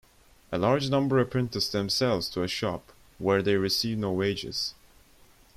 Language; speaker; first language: English; non-native, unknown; Turkish